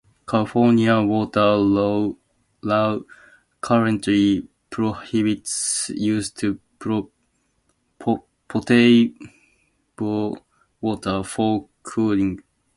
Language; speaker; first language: English; native; English